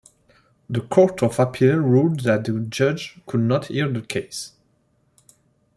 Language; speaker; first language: English; non-native, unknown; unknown